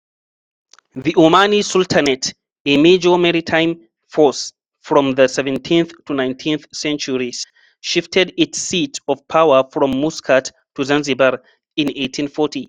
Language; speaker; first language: English; non-native, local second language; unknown